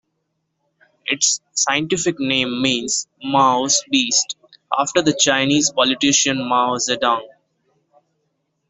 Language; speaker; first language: English; non-native, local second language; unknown